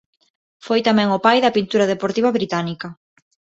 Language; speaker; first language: Galician; non-native, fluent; Spanish